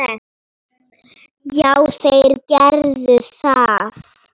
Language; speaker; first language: Icelandic; non-native, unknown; Polish